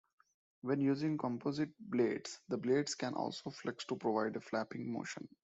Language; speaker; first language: English; non-native, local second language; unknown